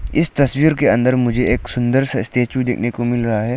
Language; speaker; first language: Hindi; non-native, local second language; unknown